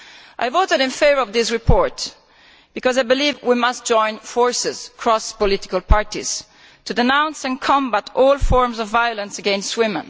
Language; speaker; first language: English; non-native, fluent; Italian